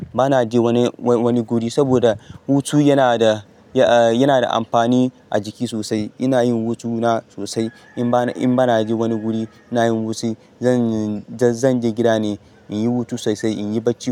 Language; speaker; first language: Hausa; non-native, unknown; Yoruba